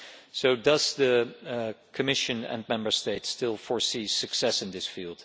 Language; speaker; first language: English; non-native, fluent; Dutch